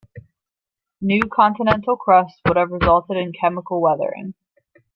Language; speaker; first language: English; native; English